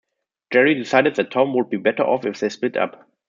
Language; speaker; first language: English; non-native, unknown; German